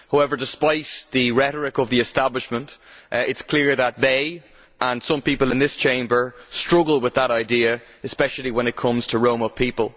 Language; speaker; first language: English; native; English